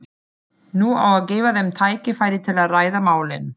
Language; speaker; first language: Icelandic; non-native, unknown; German